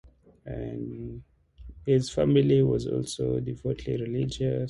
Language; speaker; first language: English; non-native, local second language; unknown